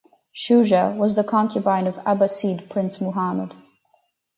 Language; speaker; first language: English; native; English